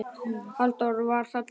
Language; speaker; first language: Icelandic; native; Icelandic